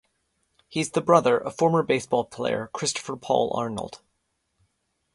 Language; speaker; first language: English; native; English